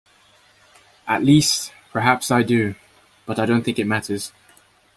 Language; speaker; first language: English; native; English